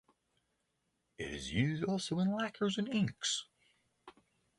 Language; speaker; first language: English; native; English